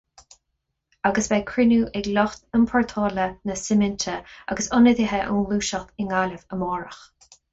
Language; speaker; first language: Irish; non-native, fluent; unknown